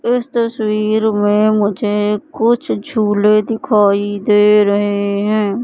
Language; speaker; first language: Hindi; native; Hindi